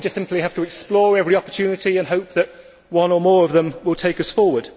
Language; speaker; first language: English; native; English